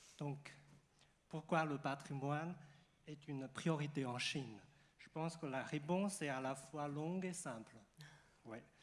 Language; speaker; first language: French; non-native, fluent; Chinese